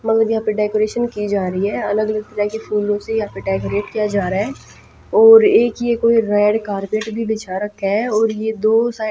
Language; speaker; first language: Hindi; non-native, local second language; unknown